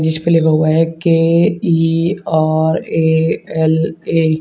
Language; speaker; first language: Hindi; native; Hindi